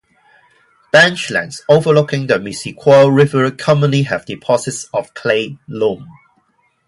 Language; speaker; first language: English; non-native, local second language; Cantonese